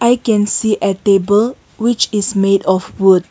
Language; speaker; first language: English; non-native, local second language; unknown